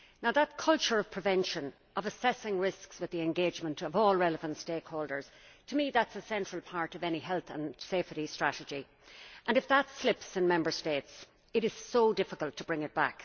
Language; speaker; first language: English; native; English